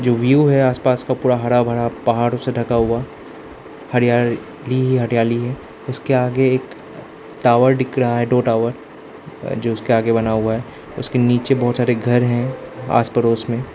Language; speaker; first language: Hindi; non-native, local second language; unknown